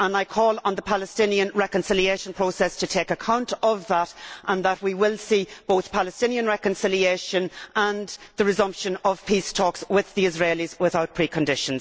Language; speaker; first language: English; native; English